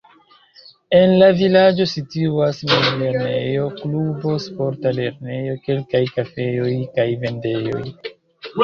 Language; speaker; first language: Esperanto; non-native, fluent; Chinese